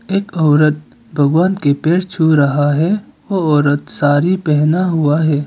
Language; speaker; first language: Hindi; non-native, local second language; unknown